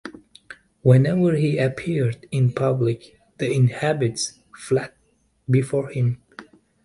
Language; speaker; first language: English; native; English